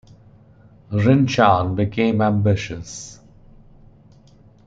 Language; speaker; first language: English; non-native, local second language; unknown